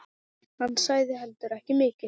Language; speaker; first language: Icelandic; non-native, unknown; English